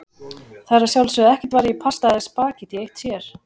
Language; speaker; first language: Icelandic; native; Icelandic